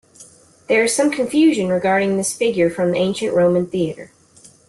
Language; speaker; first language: English; native; English